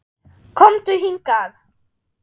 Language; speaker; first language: Icelandic; non-native, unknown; German